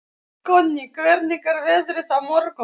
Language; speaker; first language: Icelandic; non-native, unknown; Russian